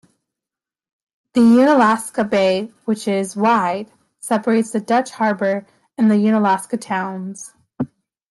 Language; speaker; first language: English; native; English